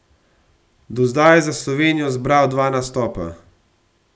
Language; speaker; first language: Slovenian; native; Slovenian